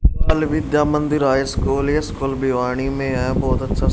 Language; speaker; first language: Hindi; native; Hindi